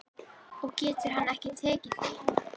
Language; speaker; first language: Icelandic; native; Icelandic